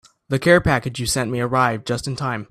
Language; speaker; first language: English; native; English